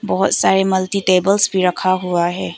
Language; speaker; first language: Hindi; non-native, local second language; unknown